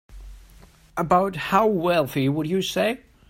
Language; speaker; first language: English; non-native, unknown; German